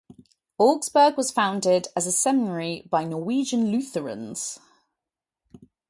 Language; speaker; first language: English; native; English